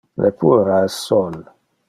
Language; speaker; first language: Interlingua; non-native, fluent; Dutch